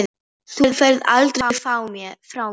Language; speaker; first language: Icelandic; non-native, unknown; Polish